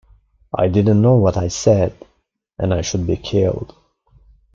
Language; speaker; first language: English; non-native, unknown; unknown